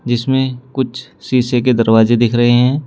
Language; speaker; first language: Hindi; native; Hindi